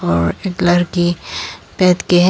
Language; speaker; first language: Hindi; non-native, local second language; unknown